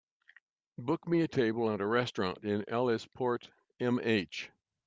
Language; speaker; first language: English; native; English